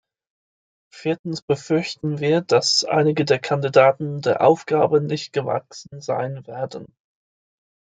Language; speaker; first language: German; non-native, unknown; English